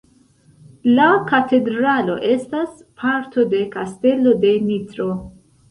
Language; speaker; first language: Esperanto; non-native, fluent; Central Kurdish